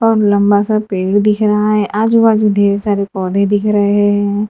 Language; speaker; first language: Hindi; non-native, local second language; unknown